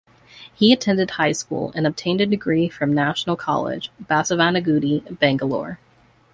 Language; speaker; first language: English; native; English